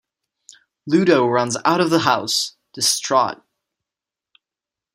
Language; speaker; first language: English; non-native, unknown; Czech